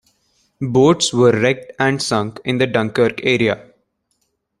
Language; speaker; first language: English; non-native, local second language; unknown